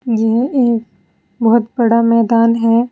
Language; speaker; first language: Hindi; native; Hindi